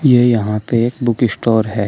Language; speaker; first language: Hindi; native; Hindi